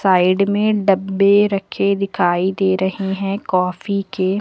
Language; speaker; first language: Hindi; native; Hindi